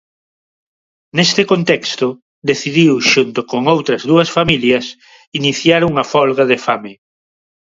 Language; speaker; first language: Galician; non-native, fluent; Spanish